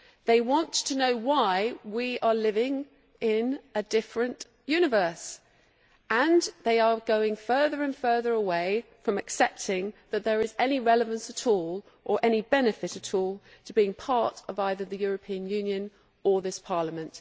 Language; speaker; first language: English; native; English